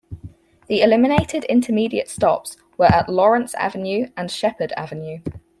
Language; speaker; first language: English; native; English